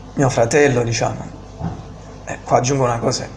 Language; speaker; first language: Italian; native; Italian